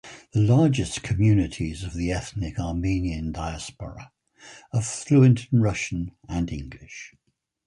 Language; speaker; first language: English; native; English